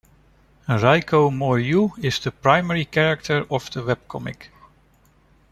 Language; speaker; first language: English; non-native, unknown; Dutch